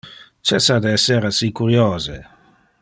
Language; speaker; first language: Interlingua; non-native, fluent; Dutch